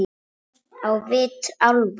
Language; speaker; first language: Icelandic; native; Icelandic